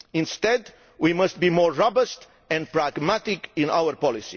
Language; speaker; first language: English; non-native, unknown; Romanian